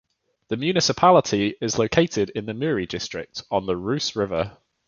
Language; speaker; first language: English; native; English